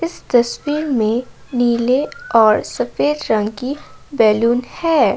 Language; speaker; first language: Hindi; non-native, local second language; Assamese